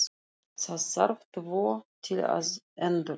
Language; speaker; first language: Icelandic; non-native, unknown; Russian